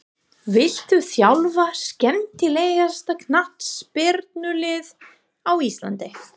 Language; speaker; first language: Icelandic; non-native, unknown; English